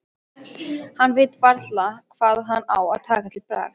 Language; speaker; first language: Icelandic; non-native, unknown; Polish